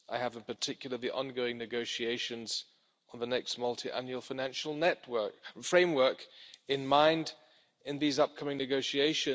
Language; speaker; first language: English; non-native, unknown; German